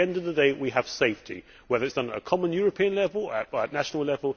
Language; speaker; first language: English; native; English